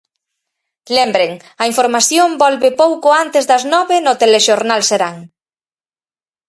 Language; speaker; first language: Galician; native; Galician